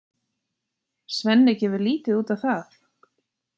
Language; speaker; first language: Icelandic; native; Icelandic